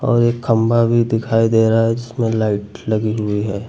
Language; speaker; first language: Hindi; native; Hindi